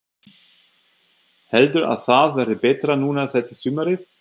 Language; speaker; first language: Icelandic; non-native, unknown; German